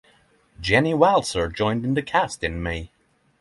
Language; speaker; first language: English; non-native, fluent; Norwegian